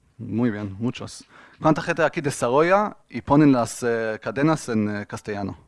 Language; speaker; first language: Spanish; non-native, fluent; Hebrew